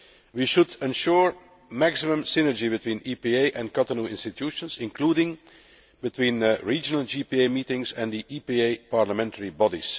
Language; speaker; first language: English; non-native, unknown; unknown